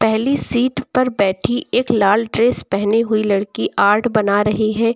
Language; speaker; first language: Hindi; native; Hindi